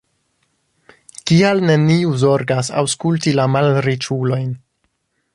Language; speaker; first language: Esperanto; non-native, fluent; English